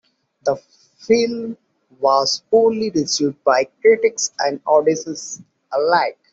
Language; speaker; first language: English; non-native, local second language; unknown